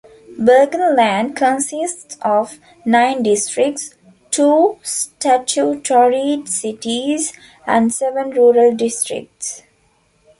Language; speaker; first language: English; non-native, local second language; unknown